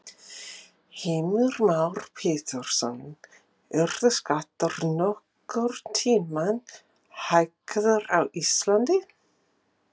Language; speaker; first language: Icelandic; non-native, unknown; English